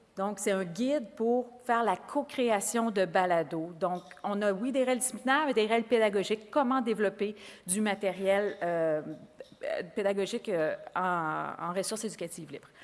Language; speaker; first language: French; native; French